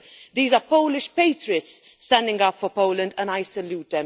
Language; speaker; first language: English; non-native, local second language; Maltese